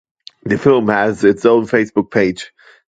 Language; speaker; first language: English; non-native, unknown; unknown